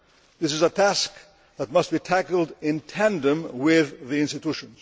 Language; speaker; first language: English; non-native, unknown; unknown